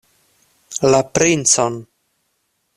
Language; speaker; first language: Esperanto; non-native, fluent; Russian